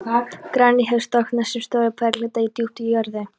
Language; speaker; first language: Icelandic; non-native, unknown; Polish